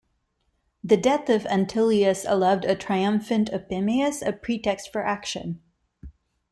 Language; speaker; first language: English; non-native, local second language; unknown